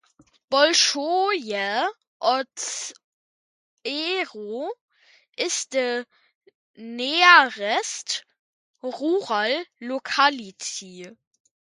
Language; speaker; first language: English; non-native, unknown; German